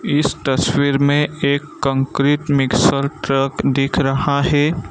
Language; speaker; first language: Hindi; non-native, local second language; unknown